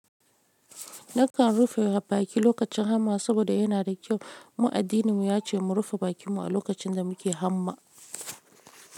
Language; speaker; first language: Hausa; non-native, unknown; Yoruba